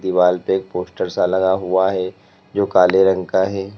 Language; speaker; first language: Hindi; native; Hindi